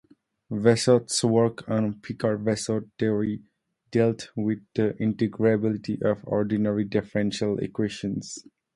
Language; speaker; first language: English; non-native, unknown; Nepali